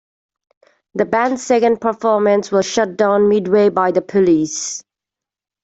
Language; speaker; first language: English; native; English